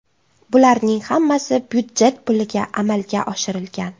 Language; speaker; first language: Uzbek; native; Uzbek